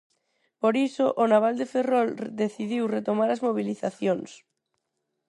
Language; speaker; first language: Galician; non-native, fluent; Spanish